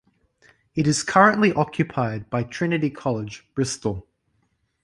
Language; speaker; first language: English; native; English